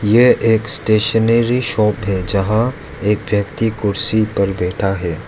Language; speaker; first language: Hindi; non-native, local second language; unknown